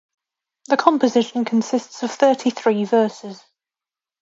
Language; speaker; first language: English; native; English